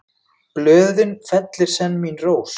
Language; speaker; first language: Icelandic; native; Icelandic